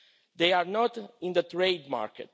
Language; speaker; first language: English; non-native, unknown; Romanian